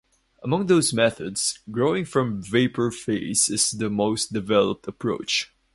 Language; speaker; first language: English; non-native, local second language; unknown